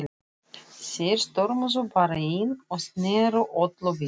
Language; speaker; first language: Icelandic; non-native, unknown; Russian